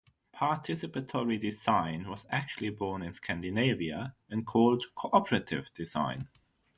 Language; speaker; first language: English; non-native, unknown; German